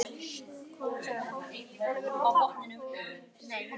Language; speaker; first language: Icelandic; native; Icelandic